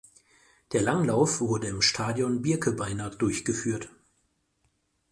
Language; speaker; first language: German; native; German